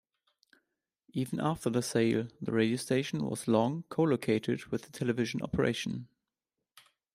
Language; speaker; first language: English; non-native, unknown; German